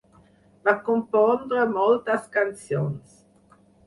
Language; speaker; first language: Catalan; non-native, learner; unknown